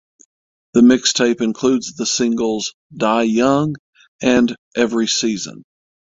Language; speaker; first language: English; native; English